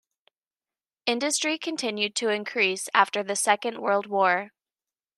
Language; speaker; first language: English; native; English